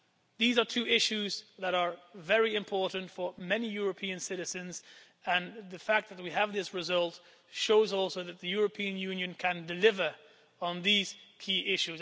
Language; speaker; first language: English; non-native, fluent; Dutch